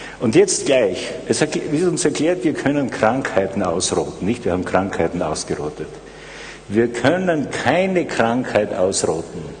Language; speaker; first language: German; native; German